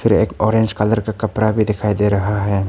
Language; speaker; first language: Hindi; non-native, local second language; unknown